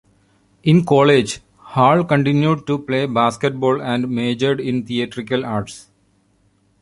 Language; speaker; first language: English; non-native, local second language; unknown